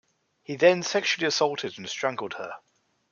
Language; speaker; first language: English; native; English